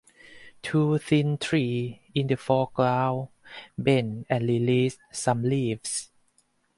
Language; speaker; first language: English; non-native, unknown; Thai